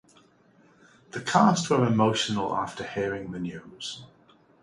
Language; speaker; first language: English; native; English